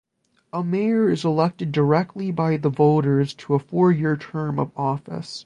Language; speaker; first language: English; native; English